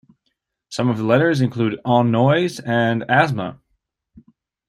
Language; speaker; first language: English; native; English